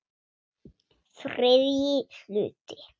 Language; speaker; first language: Icelandic; non-native, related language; Swedish